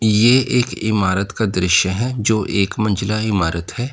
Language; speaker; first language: Hindi; native; Hindi